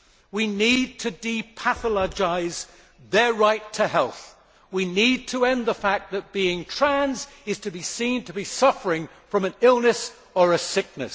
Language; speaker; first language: English; native; English